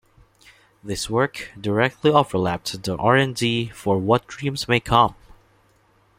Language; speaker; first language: English; non-native, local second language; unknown